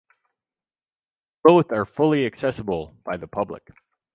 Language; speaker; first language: English; native; English